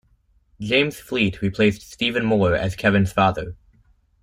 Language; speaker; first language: English; native; English